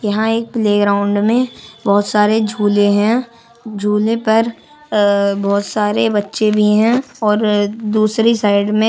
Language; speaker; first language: Hindi; native; Hindi